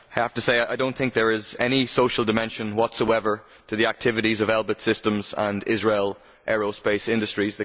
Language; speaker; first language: English; native; English